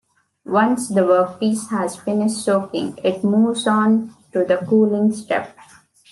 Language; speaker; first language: English; non-native, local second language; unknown